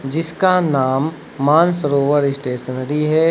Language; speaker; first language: Hindi; native; Hindi